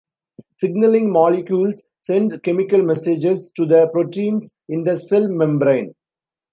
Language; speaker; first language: English; non-native, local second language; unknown